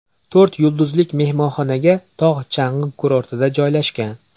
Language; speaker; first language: Uzbek; native; Uzbek